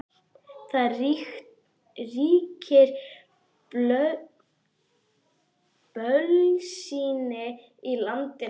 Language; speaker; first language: Icelandic; native; Icelandic